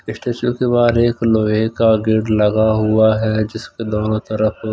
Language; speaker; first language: Hindi; non-native, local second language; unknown